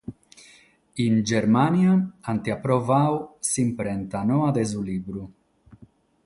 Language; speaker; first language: Sardinian; non-native, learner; Catalan